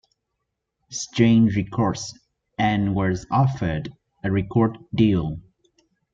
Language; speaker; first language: English; native; English